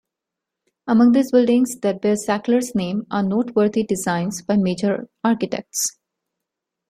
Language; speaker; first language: English; non-native, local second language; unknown